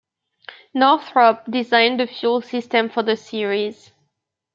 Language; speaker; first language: English; native; English